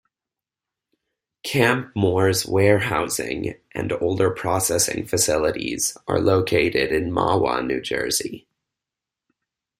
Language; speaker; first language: English; native; English